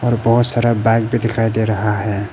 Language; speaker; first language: Hindi; early bilingual, other home language; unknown